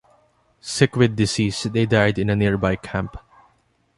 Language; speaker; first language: English; non-native, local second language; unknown